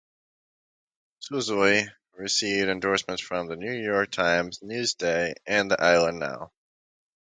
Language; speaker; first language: English; native; English